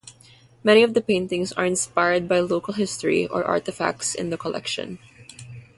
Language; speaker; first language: English; non-native, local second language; Filipino